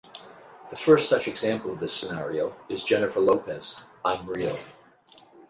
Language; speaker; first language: English; native; English